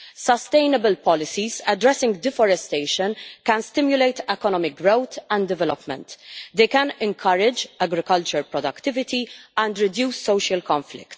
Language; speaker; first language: English; non-native, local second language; Maltese